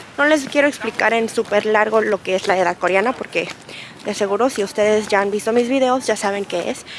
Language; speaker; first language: Spanish; non-native, fluent; Korean